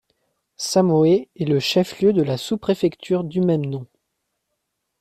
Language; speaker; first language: French; native; French